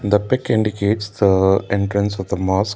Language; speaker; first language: English; non-native, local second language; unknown